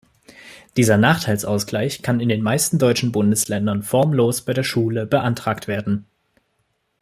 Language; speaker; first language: German; native; German